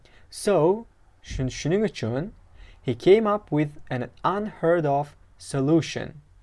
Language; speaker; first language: English; non-native, fluent; Uzbek